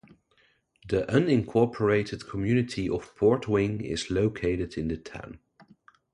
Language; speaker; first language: English; non-native, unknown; Dutch